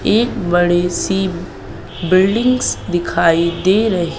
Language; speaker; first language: Hindi; native; Hindi